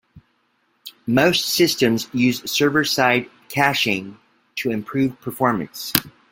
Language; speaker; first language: English; native; English